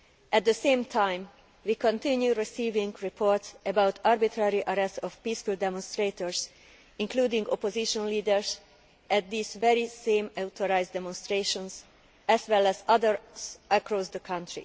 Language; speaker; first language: English; non-native, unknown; Hungarian